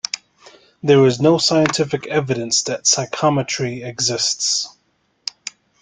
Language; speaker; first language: English; native; English